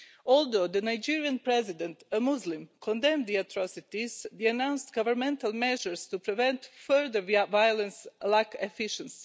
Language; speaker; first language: English; non-native, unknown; Croatian